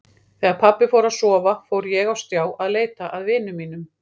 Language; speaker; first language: Icelandic; native; Icelandic